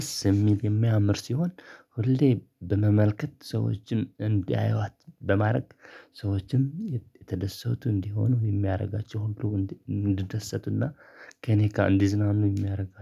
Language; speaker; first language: Amharic; non-native, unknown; Tigrinya